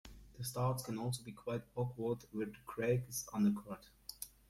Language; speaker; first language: English; non-native, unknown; German